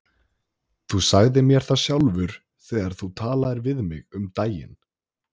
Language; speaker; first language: Icelandic; native; Icelandic